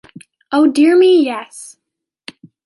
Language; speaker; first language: English; native; English